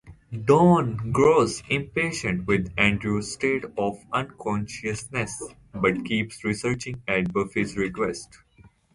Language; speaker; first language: English; native; English